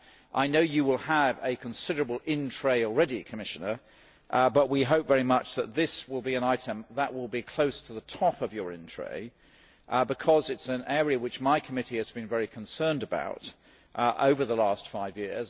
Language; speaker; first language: English; native; English